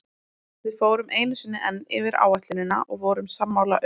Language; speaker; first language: Icelandic; native; Icelandic